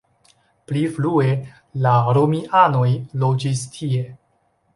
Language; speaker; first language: Esperanto; non-native, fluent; Chinese